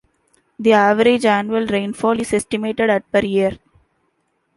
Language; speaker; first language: English; non-native, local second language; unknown